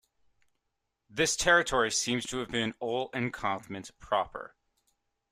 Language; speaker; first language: English; native; English